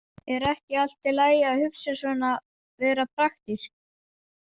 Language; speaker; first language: Icelandic; non-native, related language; Danish